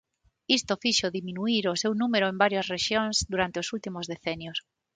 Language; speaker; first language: Galician; non-native, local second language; Spanish